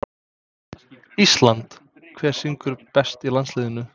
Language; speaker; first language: Icelandic; non-native, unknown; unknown